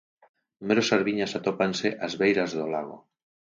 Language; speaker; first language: Galician; native; Galician